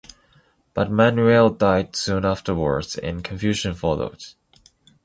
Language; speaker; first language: English; non-native, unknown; Chinese